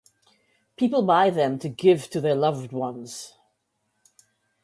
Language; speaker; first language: English; native; English